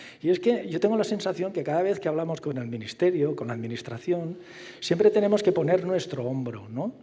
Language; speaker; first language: Spanish; native; Spanish